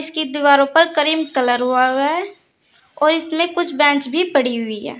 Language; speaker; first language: Hindi; native; Hindi